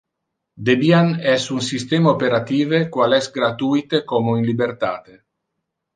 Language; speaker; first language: Interlingua; non-native, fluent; Italian